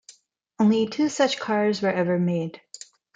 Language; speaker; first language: English; non-native, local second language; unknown